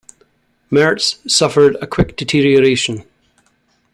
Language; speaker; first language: English; native; English